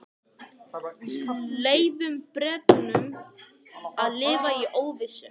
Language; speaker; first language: Icelandic; native; Icelandic